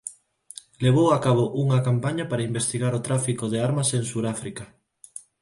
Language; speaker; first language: Galician; non-native, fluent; Spanish